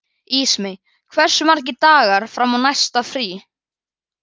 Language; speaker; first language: Icelandic; native; Icelandic